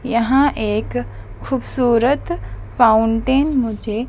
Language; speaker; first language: Hindi; native; Hindi